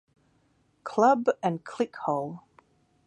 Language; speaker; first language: English; native; English